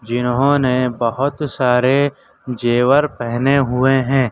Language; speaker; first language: Hindi; native; Hindi